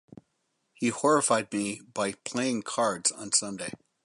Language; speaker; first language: English; native; English